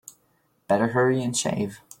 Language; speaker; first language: English; native; English